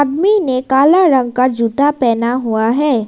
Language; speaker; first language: Hindi; non-native, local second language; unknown